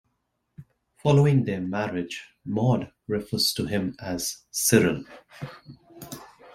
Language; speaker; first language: English; non-native, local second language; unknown